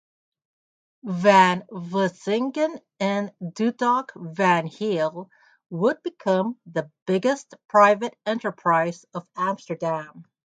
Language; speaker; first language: English; native; English